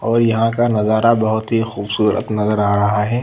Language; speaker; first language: Hindi; native; Hindi